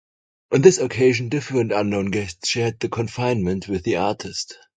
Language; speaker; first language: English; non-native, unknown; German